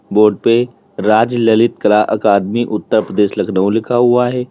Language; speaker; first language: Hindi; native; Hindi